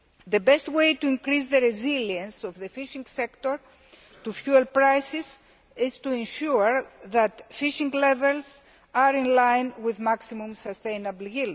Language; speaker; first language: English; non-native, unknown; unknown